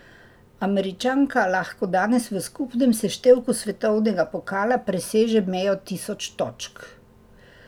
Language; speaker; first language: Slovenian; native; Slovenian